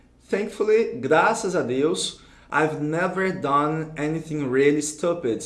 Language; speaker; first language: English; non-native, fluent; Portuguese